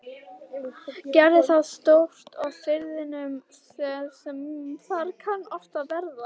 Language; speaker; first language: Icelandic; native; Icelandic